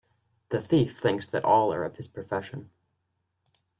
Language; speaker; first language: English; native; English